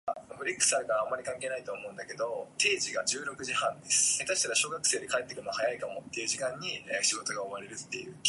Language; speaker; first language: English; non-native, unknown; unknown